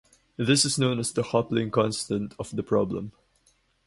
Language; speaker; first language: English; non-native, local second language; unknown